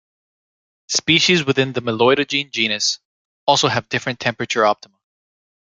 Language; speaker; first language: English; native; English